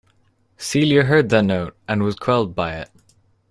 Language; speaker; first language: English; native; English